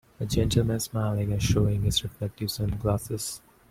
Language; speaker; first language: English; non-native, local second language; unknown